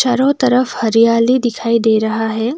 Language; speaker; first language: Hindi; non-native, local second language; Assamese